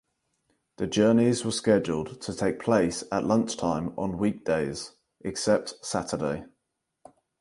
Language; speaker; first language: English; native; English